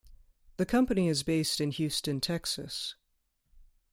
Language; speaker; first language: English; native; English